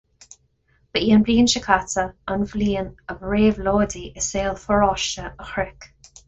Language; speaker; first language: Irish; non-native, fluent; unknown